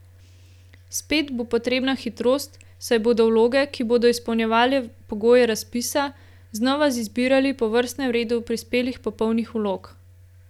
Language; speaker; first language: Slovenian; native; Slovenian